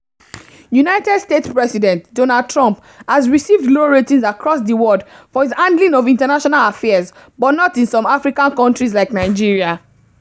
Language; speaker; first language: English; non-native, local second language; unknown